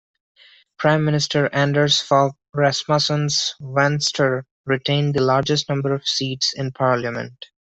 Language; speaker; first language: English; non-native, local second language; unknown